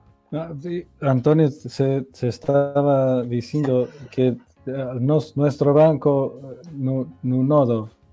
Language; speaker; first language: Spanish; non-native, related language; Portuguese